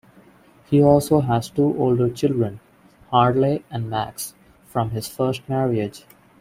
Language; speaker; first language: English; non-native, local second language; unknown